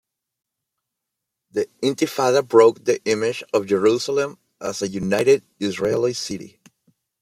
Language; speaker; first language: English; native; English